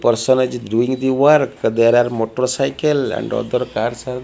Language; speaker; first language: English; non-native, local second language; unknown